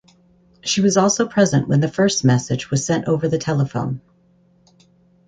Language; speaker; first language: English; native; English